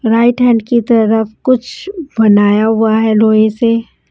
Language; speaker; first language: Hindi; non-native, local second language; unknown